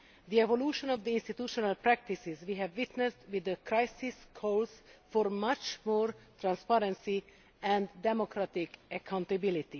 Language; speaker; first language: English; non-native, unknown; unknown